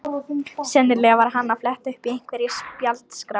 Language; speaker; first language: Icelandic; non-native, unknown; Lithuanian